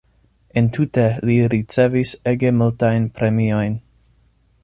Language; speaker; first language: Esperanto; non-native, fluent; English